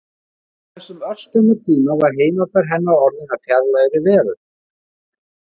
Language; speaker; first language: Icelandic; native; Icelandic